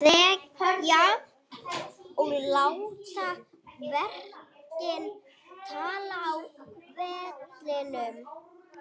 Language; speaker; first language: Icelandic; native; Icelandic